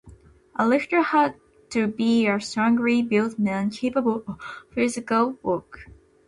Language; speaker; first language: English; non-native, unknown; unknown